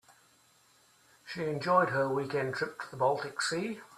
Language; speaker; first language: English; native; English